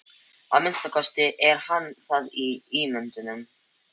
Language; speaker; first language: Icelandic; non-native, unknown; Filipino